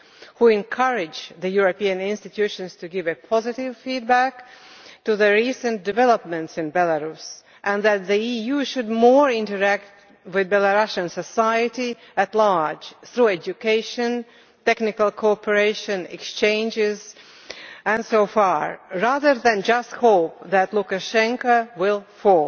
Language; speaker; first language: English; non-native, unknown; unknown